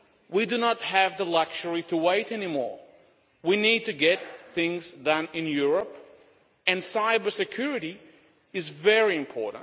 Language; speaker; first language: English; non-native, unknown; Lithuanian